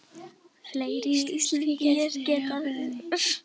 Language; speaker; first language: Icelandic; native; Icelandic